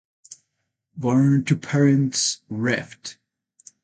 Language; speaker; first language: English; non-native, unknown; Spanish